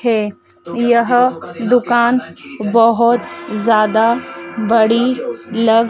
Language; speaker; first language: Hindi; native; Hindi